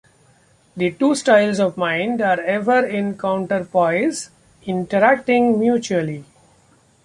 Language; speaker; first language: English; non-native, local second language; Marathi